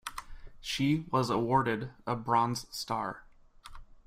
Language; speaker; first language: English; native; English